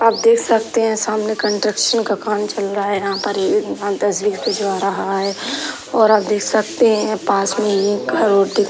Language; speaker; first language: Hindi; native; Hindi